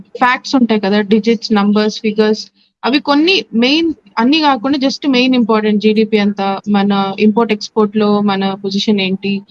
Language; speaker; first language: Telugu; native; Telugu